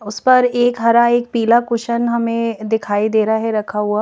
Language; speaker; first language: Hindi; native; Hindi